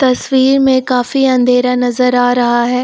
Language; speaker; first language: Hindi; native; Hindi